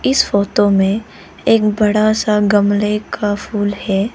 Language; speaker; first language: Hindi; non-native, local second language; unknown